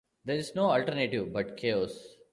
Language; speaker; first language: English; non-native, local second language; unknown